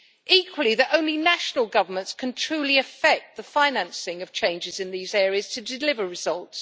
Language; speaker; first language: English; native; English